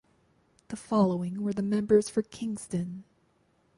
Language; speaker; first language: English; native; English